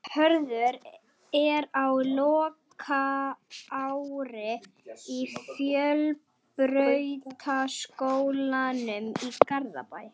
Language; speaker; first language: Icelandic; non-native, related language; Swedish